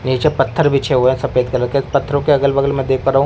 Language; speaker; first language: Hindi; native; Hindi